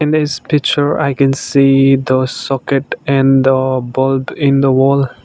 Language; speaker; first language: English; non-native, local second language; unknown